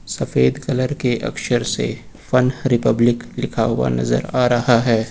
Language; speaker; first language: Hindi; native; Hindi